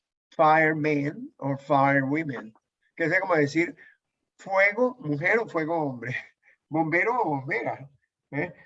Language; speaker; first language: Spanish; native; Spanish